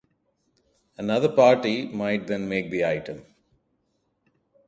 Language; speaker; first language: English; non-native, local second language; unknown